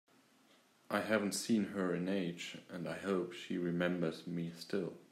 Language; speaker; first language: English; native; English